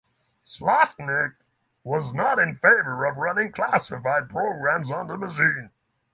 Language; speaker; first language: English; non-native, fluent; Norwegian